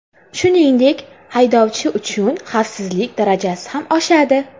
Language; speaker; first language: Uzbek; non-native, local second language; Kara-Kalpak